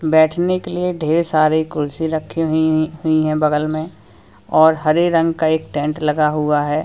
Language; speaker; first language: Hindi; native; Hindi